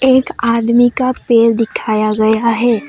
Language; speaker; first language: Hindi; non-native, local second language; Assamese